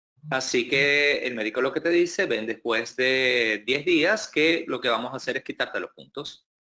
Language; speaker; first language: Spanish; native; Spanish